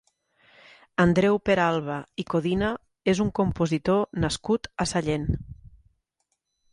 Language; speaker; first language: Catalan; native; Catalan